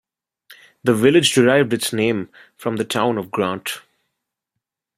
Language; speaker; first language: English; non-native, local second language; Bangla